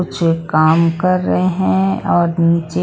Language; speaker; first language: Hindi; non-native, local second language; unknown